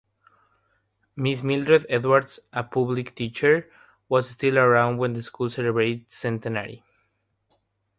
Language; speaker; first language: English; non-native, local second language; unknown